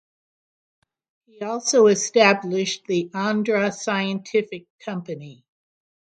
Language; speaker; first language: English; native; English